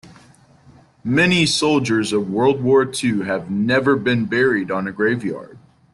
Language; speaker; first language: English; native; English